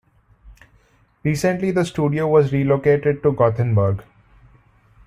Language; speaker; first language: English; non-native, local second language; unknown